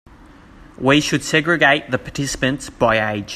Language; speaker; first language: English; native; English